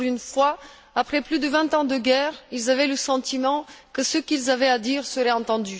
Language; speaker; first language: French; non-native, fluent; Bulgarian